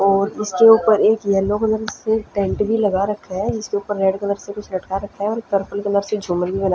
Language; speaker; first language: Hindi; non-native, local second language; Punjabi